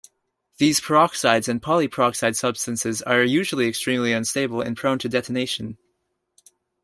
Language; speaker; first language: English; native; English